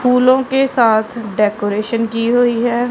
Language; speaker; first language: Hindi; non-native, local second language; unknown